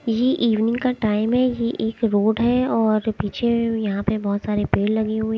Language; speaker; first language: Hindi; native; Hindi